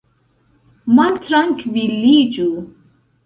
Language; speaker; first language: Esperanto; non-native, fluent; Central Kurdish